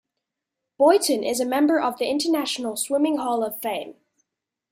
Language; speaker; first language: English; native; English